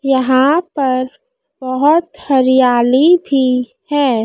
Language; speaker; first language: Hindi; native; Hindi